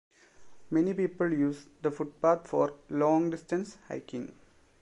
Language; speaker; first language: English; non-native, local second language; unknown